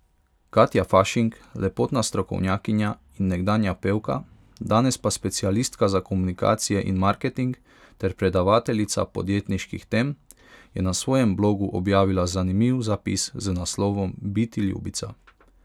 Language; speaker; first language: Slovenian; non-native, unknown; Hungarian